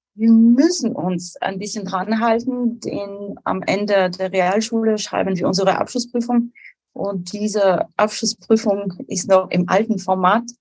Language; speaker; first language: German; non-native, fluent; French